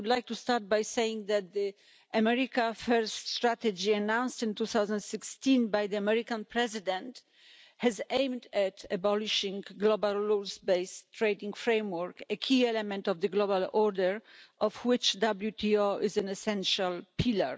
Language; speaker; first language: English; non-native, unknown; Polish